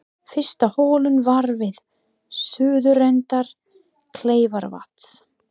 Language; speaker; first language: Icelandic; non-native, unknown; English